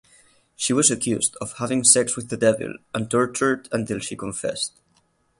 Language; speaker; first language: English; non-native, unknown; Catalan